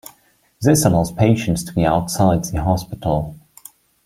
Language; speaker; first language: English; non-native, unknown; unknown